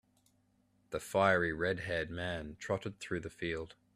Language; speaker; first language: English; native; English